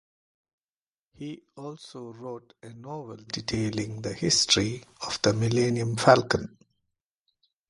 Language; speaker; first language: English; non-native, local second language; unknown